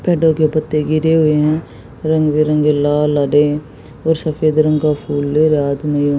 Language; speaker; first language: Hindi; native; Hindi